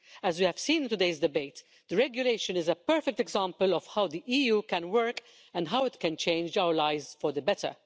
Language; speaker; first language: English; non-native, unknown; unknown